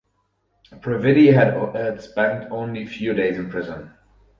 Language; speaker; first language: English; non-native, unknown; German